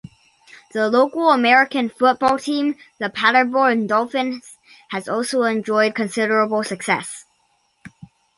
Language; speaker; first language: English; non-native, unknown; Chinese